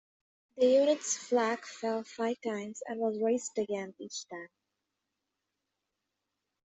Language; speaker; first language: English; native; English